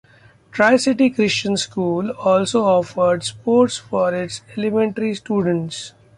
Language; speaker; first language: English; non-native, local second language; Marathi